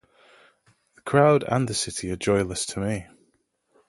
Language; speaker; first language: English; native; English